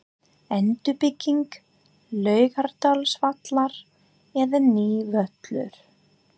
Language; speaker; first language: Icelandic; non-native, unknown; English